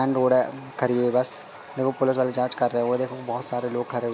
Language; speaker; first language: Hindi; native; Hindi